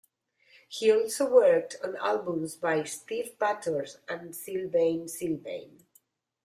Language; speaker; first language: English; non-native, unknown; Spanish